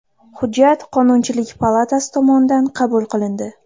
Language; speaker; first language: Uzbek; native; Uzbek